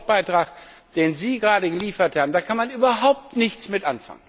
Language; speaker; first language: German; non-native, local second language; Luxembourgish